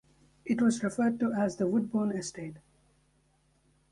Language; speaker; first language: English; native; English